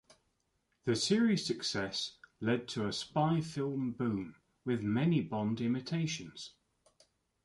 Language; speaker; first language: English; native; English